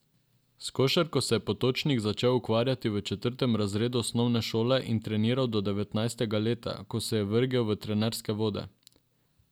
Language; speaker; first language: Slovenian; non-native, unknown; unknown